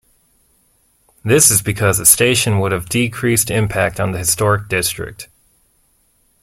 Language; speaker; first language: English; native; English